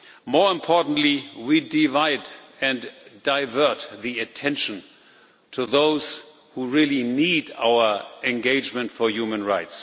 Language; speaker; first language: English; non-native, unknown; German